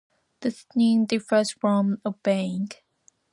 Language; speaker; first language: English; non-native, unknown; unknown